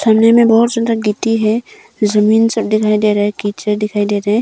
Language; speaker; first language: Hindi; non-native, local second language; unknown